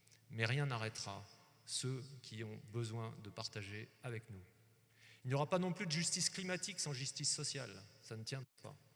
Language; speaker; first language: French; native; French